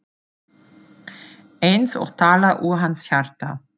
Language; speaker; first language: Icelandic; non-native, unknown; German